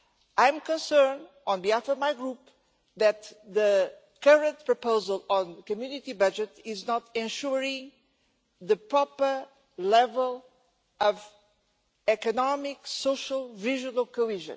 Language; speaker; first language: English; non-native, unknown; Portuguese